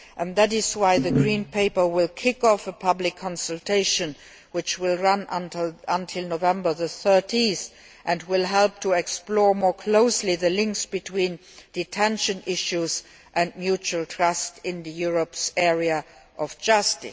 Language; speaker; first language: English; non-native, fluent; Luxembourgish